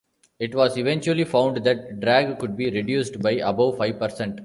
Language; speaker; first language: English; non-native, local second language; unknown